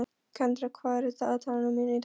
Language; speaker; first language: Icelandic; non-native, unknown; Polish